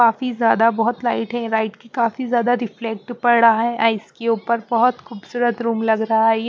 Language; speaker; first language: Hindi; non-native, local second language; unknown